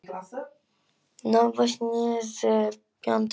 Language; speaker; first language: Icelandic; non-native, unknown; Polish